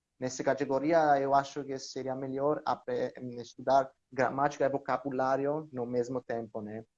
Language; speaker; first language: Portuguese; non-native, learner; Greek